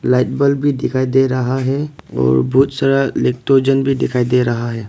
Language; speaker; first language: Hindi; non-native, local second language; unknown